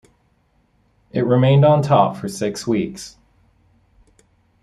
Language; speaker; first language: English; native; English